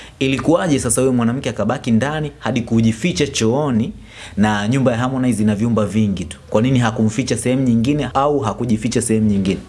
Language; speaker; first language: Swahili; native; Swahili